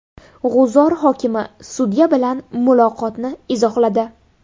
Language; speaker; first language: Uzbek; native; Uzbek